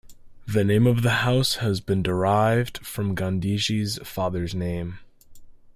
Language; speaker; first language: English; native; English